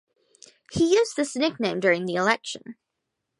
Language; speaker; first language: English; native; English